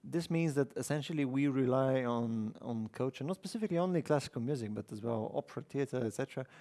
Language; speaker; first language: English; non-native, fluent; Bulgarian